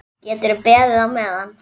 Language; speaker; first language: Icelandic; native; Icelandic